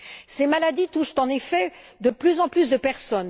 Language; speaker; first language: French; native; French